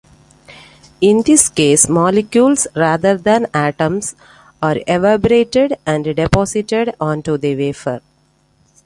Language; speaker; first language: English; non-native, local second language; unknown